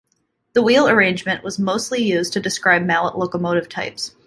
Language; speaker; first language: English; native; English